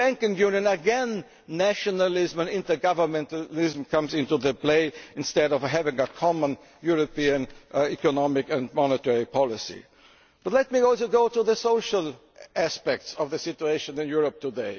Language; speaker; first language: English; non-native, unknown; German